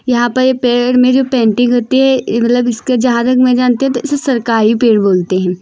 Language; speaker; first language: Hindi; native; Hindi